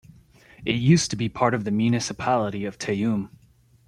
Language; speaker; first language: English; native; English